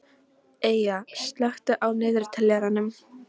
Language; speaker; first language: Icelandic; non-native, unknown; Polish